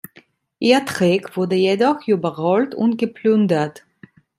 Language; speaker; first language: German; non-native, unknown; Italian